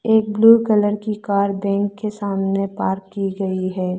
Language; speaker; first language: Hindi; non-native, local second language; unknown